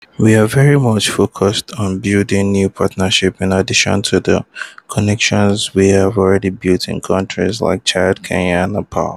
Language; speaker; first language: English; non-native, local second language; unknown